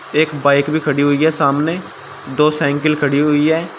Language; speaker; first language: Hindi; native; Hindi